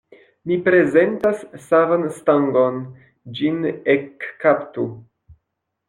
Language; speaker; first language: Esperanto; non-native, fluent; French